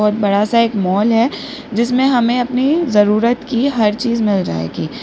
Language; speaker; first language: Hindi; native; Hindi